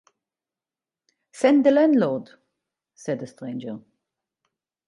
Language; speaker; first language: English; non-native, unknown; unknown